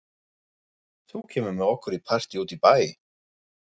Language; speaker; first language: Icelandic; non-native, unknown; German